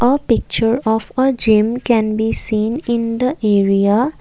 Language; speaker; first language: English; non-native, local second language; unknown